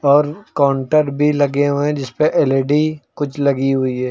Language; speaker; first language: Hindi; native; Hindi